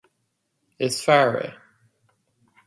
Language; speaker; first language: Irish; non-native, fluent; English